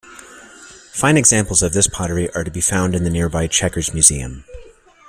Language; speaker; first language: English; native; English